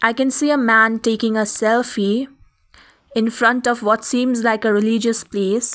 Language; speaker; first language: English; non-native, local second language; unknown